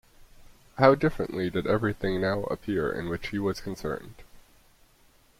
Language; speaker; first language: English; native; English